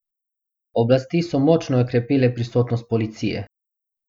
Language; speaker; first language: Slovenian; non-native, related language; Bosnian